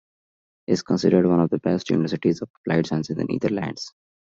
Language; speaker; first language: English; non-native, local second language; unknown